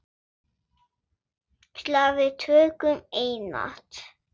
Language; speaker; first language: Icelandic; non-native, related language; Swedish